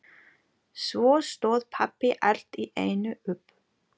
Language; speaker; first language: Icelandic; non-native, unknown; German